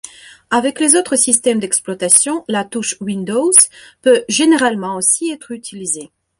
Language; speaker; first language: French; non-native, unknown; Belarusian